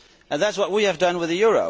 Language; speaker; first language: English; non-native, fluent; Dutch